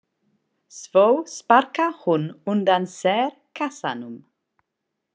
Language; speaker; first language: Icelandic; non-native, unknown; English